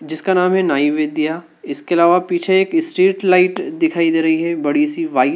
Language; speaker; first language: Hindi; native; Hindi